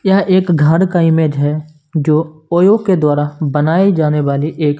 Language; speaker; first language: Hindi; non-native, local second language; Punjabi